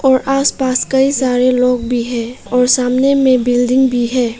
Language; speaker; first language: Hindi; non-native, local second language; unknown